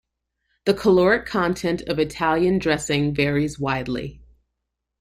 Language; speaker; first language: English; native; English